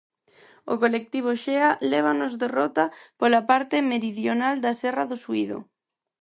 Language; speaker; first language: Galician; non-native, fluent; Spanish